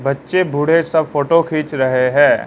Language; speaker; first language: Hindi; non-native, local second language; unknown